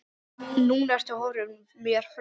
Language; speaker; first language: Icelandic; non-native, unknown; English